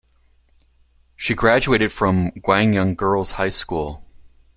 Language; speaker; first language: English; native; English